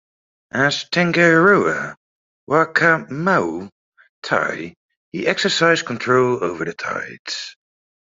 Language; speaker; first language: English; native; English